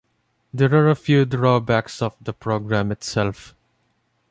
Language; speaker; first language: English; non-native, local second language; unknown